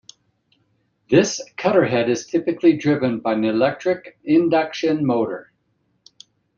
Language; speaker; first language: English; native; English